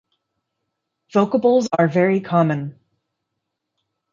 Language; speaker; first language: English; native; English